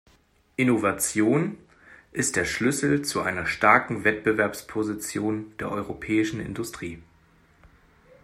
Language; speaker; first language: German; native; German